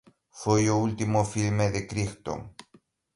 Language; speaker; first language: Galician; native; Galician